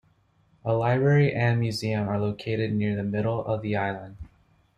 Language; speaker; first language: English; native; English